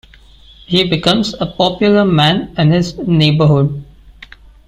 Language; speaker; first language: English; non-native, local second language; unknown